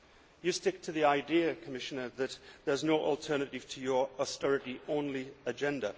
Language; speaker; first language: English; native; English